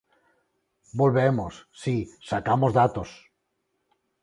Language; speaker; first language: Galician; non-native, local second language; Spanish